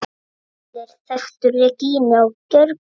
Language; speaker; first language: Icelandic; native; Icelandic